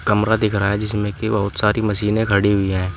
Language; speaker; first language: Hindi; native; Hindi